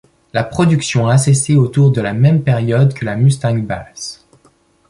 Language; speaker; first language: French; native; French